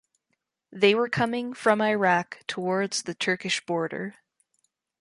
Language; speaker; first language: English; native; English